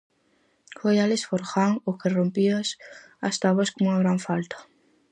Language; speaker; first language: Galician; native; Galician